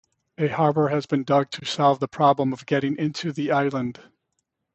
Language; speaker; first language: English; native; English